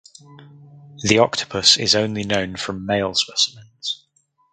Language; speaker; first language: English; native; English